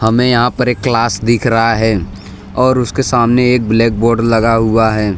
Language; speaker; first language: Hindi; non-native, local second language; Gujarati